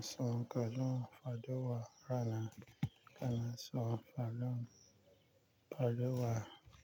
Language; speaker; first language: Hausa; native; Hausa